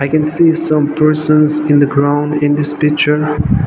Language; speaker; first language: English; non-native, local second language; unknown